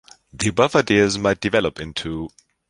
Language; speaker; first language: English; non-native, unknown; German